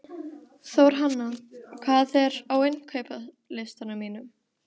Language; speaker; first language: Icelandic; native; Icelandic